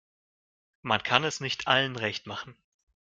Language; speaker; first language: German; non-native, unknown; Russian